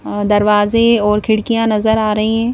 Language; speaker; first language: Hindi; native; Hindi